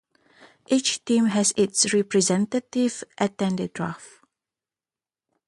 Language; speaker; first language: English; non-native, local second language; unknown